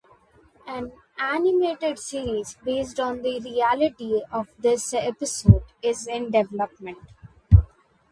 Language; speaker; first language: English; non-native, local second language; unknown